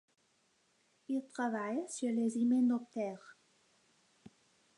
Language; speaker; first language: French; non-native, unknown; English